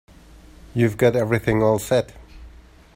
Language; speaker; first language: English; native; English